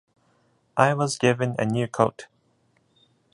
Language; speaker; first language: English; non-native, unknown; Japanese